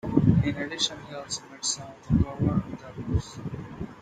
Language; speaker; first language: English; non-native, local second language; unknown